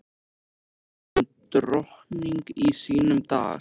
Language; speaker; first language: Icelandic; native; Icelandic